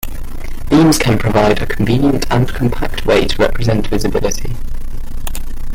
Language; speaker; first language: English; native; English